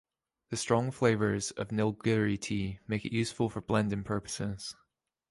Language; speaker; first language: English; native; English